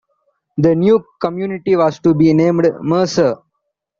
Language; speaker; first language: English; non-native, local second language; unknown